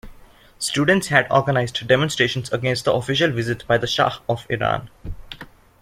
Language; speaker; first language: English; non-native, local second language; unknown